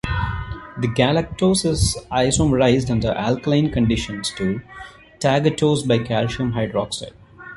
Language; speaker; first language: English; non-native, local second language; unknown